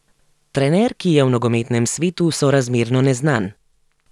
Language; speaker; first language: Slovenian; native; Slovenian